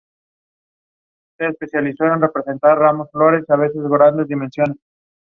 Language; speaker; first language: English; non-native, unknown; Spanish